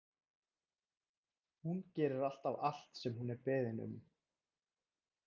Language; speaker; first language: Icelandic; native; Icelandic